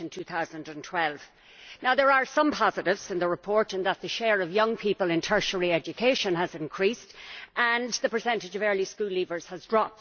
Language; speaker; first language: English; native; English